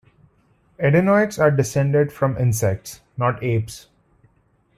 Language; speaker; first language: English; non-native, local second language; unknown